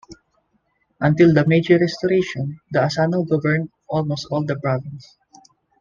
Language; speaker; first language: English; non-native, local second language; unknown